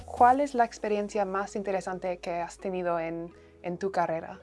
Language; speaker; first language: Spanish; non-native, learner; English